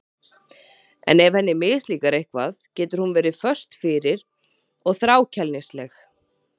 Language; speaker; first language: Icelandic; native; Icelandic